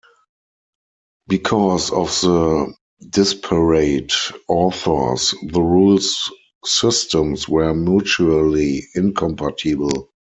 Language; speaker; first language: English; non-native, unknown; German